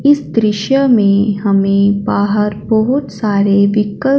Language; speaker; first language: Hindi; non-native, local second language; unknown